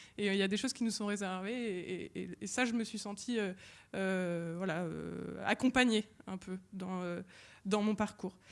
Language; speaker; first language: French; native; French